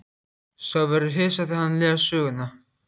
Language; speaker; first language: Icelandic; native; Icelandic